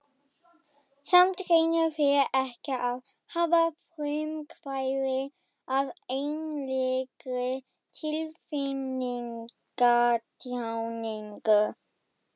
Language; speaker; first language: Icelandic; non-native, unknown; German